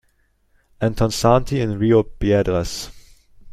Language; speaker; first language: English; native; English